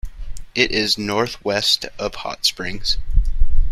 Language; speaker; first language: English; native; English